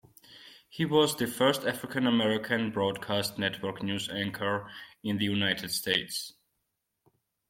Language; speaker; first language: English; non-native, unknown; Georgian